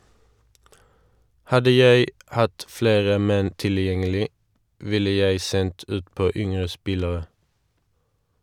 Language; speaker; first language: Norwegian; non-native, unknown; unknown